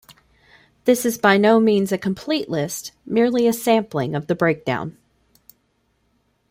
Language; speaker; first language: English; native; English